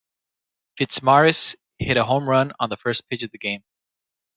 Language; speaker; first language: English; native; English